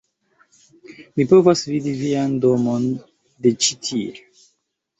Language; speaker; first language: Esperanto; non-native, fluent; Chinese